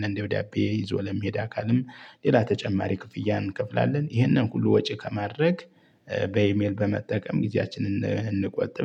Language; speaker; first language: Amharic; native; Amharic